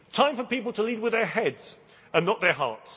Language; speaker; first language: English; native; English